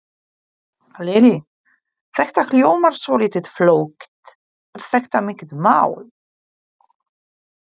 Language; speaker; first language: Icelandic; non-native, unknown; Polish